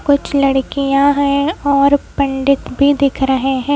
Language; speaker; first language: Hindi; native; Hindi